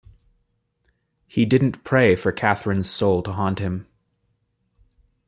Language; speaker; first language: English; native; English